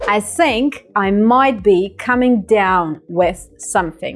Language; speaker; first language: English; non-native, fluent; Russian